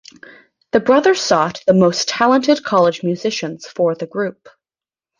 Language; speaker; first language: English; native; English